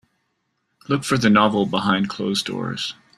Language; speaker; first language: English; native; English